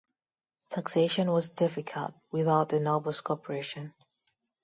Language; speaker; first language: English; non-native, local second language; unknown